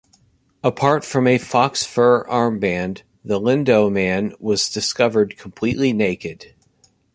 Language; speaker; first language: English; native; English